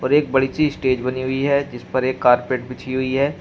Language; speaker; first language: Hindi; native; Hindi